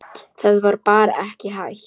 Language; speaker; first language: Icelandic; non-native, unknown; Polish